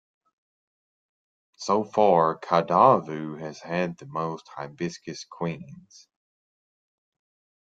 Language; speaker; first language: English; native; English